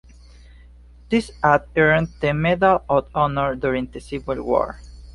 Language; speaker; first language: English; non-native, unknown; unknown